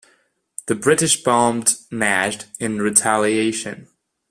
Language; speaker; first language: English; non-native, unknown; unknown